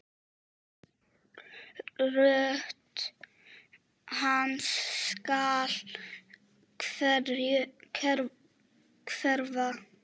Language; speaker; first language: Icelandic; non-native, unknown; Czech